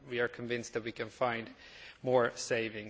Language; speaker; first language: English; non-native, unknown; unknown